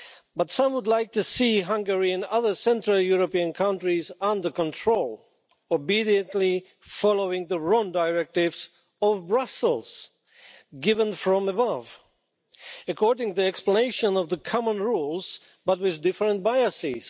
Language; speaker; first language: English; non-native, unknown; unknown